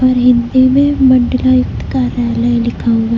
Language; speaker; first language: Hindi; native; Hindi